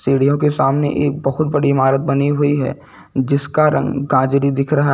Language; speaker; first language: Hindi; native; Hindi